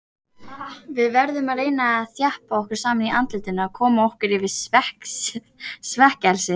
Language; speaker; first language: Icelandic; native; Icelandic